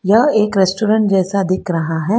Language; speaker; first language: Hindi; non-native, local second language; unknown